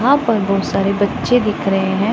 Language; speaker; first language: Hindi; non-native, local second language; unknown